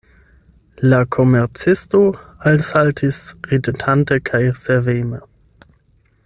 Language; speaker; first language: Esperanto; non-native, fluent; German